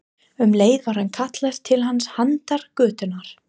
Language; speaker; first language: Icelandic; non-native, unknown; English